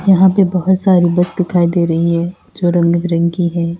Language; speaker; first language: Hindi; native; Hindi